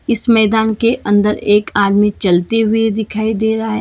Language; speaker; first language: Hindi; non-native, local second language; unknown